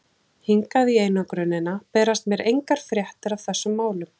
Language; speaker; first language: Icelandic; native; Icelandic